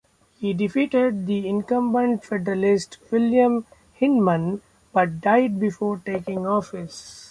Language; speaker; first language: English; non-native, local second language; Marathi